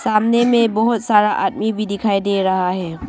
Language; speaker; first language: Hindi; non-native, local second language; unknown